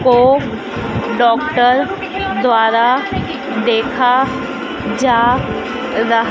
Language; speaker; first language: Hindi; native; Hindi